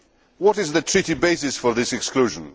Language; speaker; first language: English; non-native, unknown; Polish